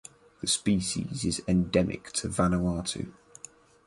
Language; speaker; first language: English; native; English